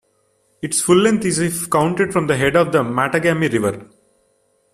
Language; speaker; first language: English; non-native, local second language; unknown